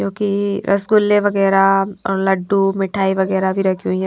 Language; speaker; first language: Hindi; non-native, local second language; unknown